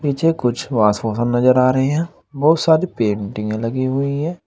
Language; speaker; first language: Hindi; native; Hindi